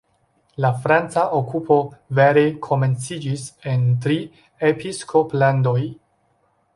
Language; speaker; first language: Esperanto; non-native, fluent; Chinese